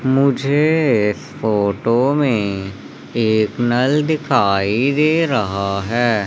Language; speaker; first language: Hindi; native; Hindi